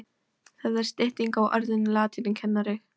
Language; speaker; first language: Icelandic; non-native, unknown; Polish